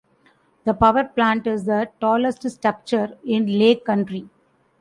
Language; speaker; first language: English; non-native, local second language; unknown